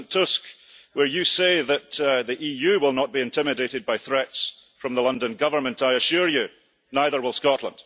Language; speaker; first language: English; early bilingual, heritage; English